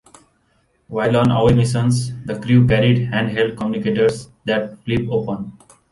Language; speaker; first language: English; non-native, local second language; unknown